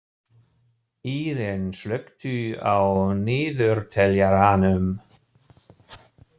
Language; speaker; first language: Icelandic; non-native, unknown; German